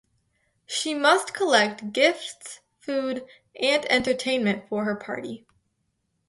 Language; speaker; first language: English; native; English